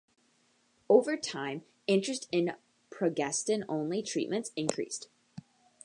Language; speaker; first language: English; native; English